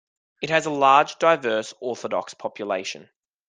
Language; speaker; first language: English; native; English